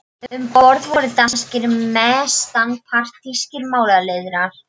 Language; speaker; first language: Icelandic; non-native, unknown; Polish